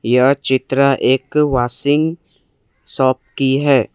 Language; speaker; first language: Hindi; non-native, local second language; Assamese